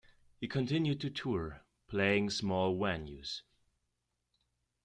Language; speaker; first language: English; non-native, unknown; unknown